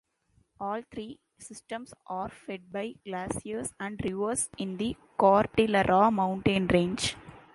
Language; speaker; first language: English; non-native, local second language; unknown